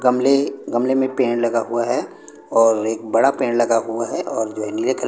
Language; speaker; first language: Hindi; non-native, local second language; Punjabi